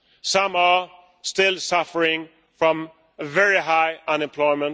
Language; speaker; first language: English; non-native, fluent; Swedish